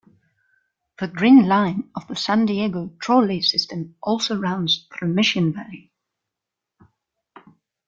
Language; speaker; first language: English; non-native, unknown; German